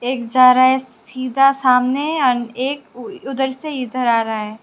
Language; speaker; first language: Hindi; non-native, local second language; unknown